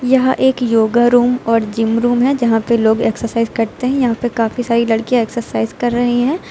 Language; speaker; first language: Hindi; native; Hindi